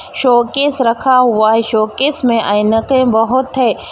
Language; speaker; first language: Hindi; non-native, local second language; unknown